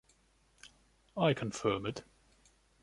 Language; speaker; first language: English; non-native, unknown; German